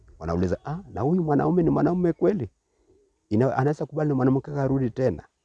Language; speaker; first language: Swahili; non-native, local second language; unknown